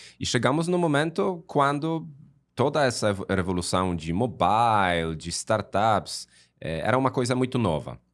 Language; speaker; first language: Portuguese; non-native, fluent; Polish